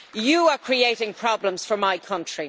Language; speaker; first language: English; native; English